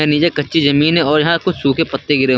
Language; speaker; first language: Hindi; native; Hindi